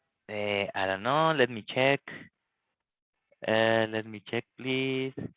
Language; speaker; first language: English; non-native, learner; Spanish